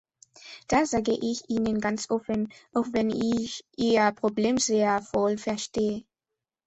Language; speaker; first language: German; non-native, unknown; Spanish